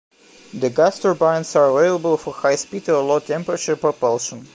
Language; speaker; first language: English; non-native, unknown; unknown